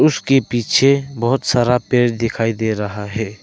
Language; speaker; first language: Hindi; early bilingual, other home language; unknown